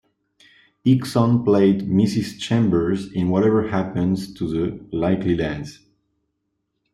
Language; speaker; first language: English; non-native, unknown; French